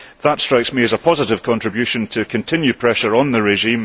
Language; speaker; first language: English; early bilingual, heritage; English